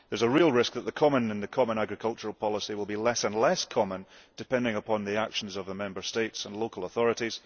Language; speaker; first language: English; early bilingual, heritage; English